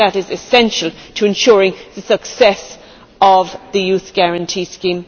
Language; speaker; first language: English; native; English